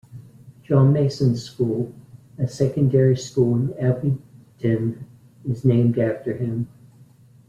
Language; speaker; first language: English; native; English